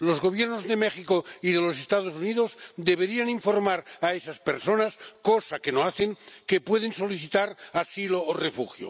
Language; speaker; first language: Spanish; non-native, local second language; Catalan